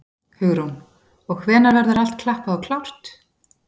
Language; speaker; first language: Icelandic; native; Icelandic